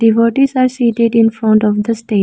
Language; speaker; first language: English; non-native, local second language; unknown